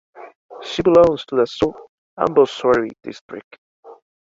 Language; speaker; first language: English; native; English